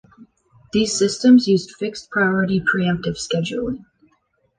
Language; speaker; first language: English; native; English